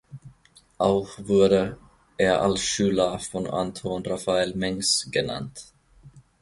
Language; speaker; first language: German; non-native, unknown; Finnish